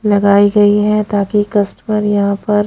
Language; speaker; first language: Hindi; non-native, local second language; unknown